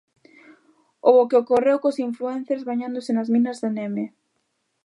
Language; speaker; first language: Galician; native; Galician